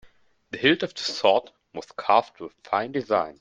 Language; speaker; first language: English; non-native, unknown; German